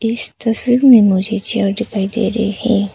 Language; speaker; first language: Hindi; non-native, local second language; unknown